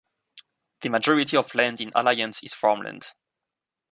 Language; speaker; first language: English; non-native, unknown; French